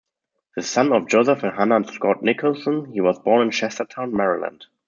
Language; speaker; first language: English; non-native, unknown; German